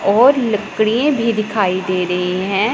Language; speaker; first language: Hindi; non-native, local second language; Punjabi